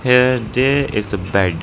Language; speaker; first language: English; non-native, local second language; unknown